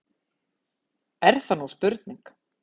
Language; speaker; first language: Icelandic; native; Icelandic